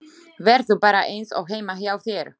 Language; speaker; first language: Icelandic; non-native, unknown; Slovak